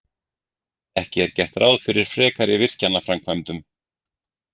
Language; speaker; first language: Icelandic; native; Icelandic